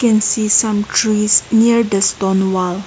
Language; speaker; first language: English; non-native, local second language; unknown